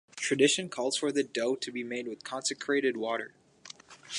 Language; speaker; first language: English; native; English